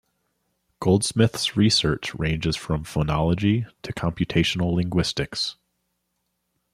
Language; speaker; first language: English; native; English